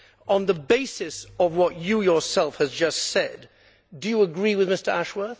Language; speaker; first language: English; native; English